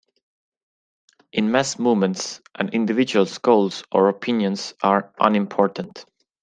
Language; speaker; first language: English; non-native, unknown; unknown